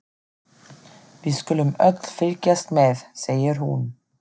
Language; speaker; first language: Icelandic; non-native, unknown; German